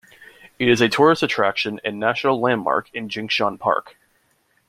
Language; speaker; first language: English; native; English